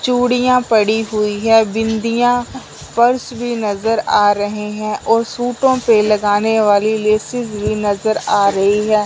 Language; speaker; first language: Hindi; non-native, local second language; Punjabi